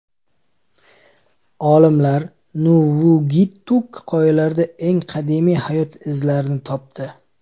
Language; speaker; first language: Uzbek; native; Uzbek